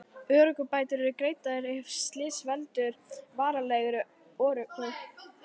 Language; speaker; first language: Icelandic; native; Icelandic